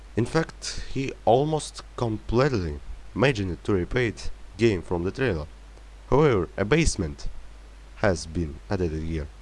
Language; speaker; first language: English; non-native, learner; Russian